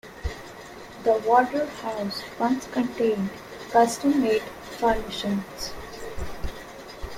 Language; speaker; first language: English; non-native, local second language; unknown